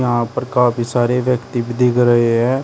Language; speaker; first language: Hindi; native; Hindi